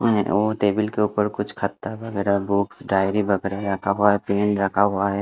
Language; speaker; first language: Hindi; non-native, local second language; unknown